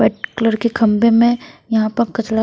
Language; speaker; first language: Hindi; non-native, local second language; Punjabi